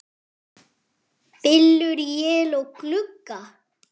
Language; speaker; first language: Icelandic; non-native, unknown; French